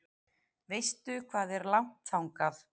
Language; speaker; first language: Icelandic; native; Icelandic